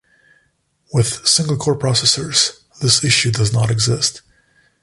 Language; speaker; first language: English; non-native, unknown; Slovenian